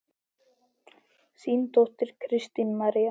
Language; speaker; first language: Icelandic; native; Icelandic